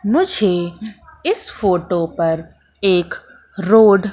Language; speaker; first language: Hindi; native; Hindi